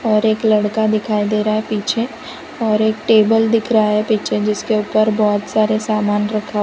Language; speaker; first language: Hindi; non-native, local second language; Gujarati